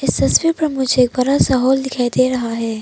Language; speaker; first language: Hindi; non-native, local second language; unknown